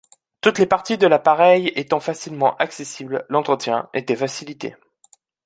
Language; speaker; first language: French; native; French